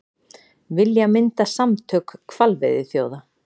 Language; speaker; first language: Icelandic; native; Icelandic